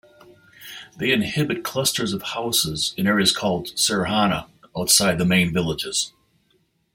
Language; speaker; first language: English; native; English